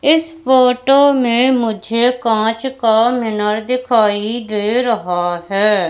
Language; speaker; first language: Hindi; native; Hindi